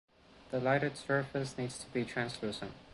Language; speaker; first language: English; non-native, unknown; Spanish